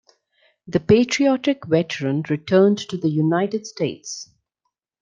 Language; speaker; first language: English; non-native, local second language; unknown